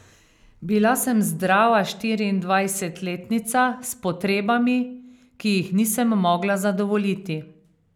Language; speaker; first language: Slovenian; native; Slovenian